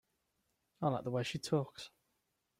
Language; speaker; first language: English; native; English